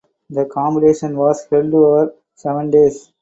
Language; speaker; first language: English; non-native, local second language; Tamil